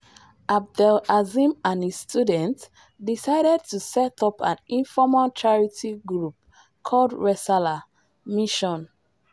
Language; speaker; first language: English; non-native, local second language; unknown